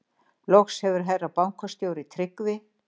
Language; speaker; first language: Icelandic; native; Icelandic